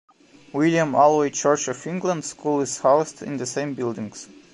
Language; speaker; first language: English; non-native, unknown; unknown